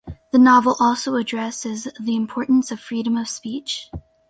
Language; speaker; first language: English; native; English